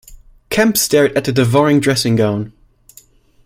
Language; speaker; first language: English; non-native, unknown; German